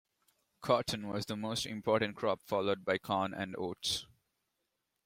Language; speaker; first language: English; non-native, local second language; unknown